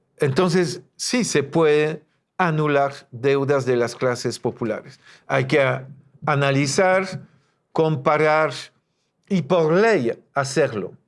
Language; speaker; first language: Spanish; non-native, fluent; French